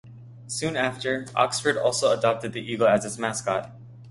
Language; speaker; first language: English; native; English